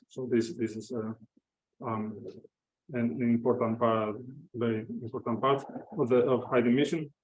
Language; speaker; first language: English; non-native, fluent; Spanish